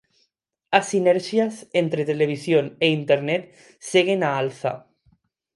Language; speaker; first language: Galician; non-native, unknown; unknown